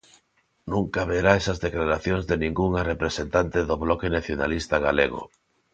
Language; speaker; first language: Galician; non-native, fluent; Spanish